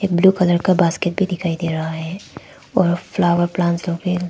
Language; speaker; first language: Hindi; non-native, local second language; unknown